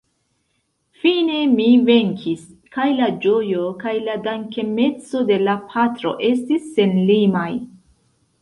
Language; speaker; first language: Esperanto; non-native, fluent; Central Kurdish